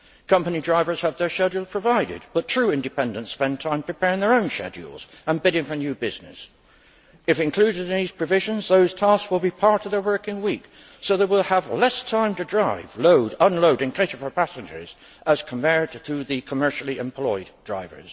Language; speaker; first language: English; native; English